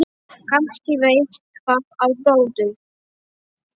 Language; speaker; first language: Icelandic; non-native, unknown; Polish